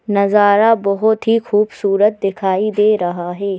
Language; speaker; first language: Hindi; native; Hindi